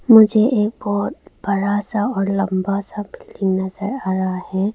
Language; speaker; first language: Hindi; early bilingual, other home language; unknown